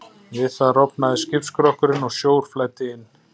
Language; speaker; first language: Icelandic; native; Icelandic